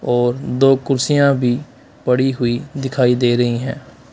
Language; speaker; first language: Hindi; non-native, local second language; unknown